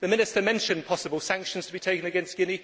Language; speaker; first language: English; native; English